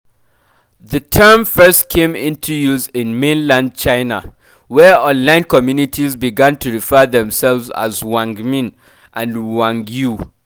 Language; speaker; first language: English; non-native, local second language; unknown